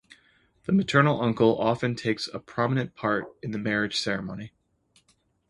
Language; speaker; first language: English; native; English